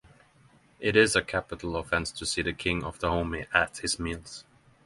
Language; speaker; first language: English; non-native, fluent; Norwegian